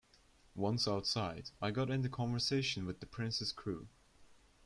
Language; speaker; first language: English; non-native, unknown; Turkish